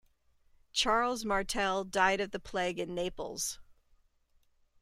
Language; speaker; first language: English; native; English